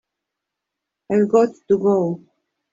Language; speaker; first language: English; native; English